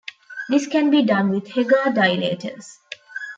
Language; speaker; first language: English; non-native, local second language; Tamil